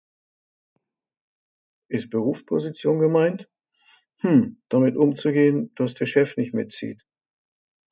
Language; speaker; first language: German; native; German